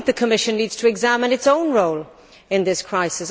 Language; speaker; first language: English; native; English